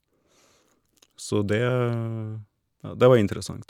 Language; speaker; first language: Norwegian; native; Norwegian